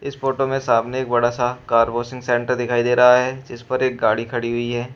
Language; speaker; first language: Hindi; native; Hindi